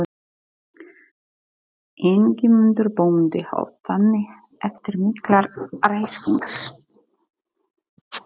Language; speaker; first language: Icelandic; non-native, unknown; Polish